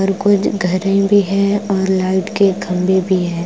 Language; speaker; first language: Hindi; non-native, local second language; Punjabi